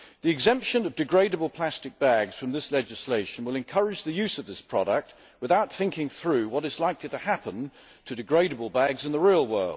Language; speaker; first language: English; native; English